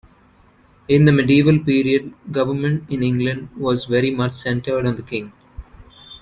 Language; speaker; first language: English; non-native, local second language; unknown